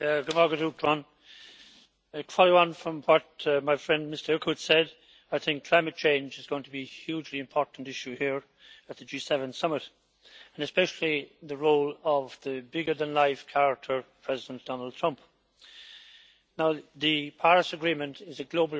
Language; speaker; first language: English; native; English